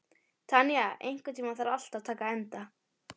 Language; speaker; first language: Icelandic; native; Icelandic